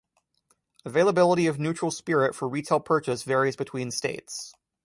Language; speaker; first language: English; native; English